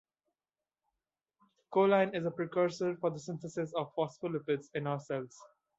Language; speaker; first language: English; non-native, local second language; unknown